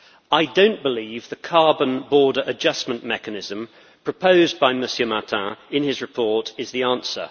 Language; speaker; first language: English; native; English